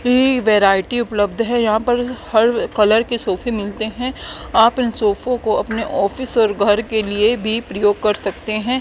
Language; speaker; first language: Hindi; native; Hindi